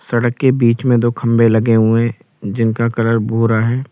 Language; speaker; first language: Hindi; native; Hindi